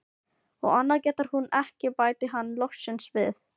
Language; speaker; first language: Icelandic; non-native, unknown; Filipino